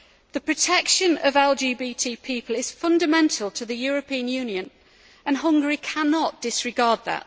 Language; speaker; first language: English; native; English